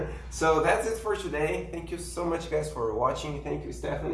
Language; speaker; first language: English; non-native, fluent; Portuguese